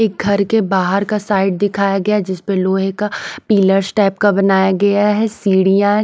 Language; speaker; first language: Hindi; non-native, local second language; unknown